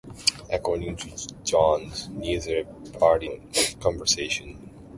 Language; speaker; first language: English; non-native, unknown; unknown